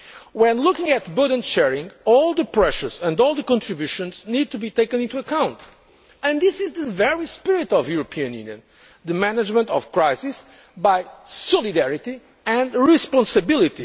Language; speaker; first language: English; non-native, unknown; Portuguese